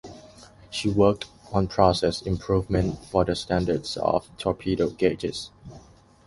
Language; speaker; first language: English; non-native, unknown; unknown